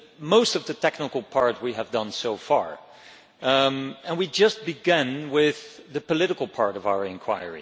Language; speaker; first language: English; non-native, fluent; Dutch